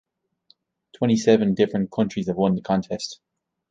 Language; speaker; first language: English; native; English